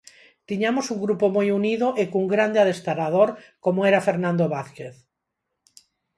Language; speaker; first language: Galician; non-native, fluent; Spanish